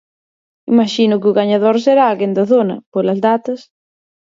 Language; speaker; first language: Galician; native; Galician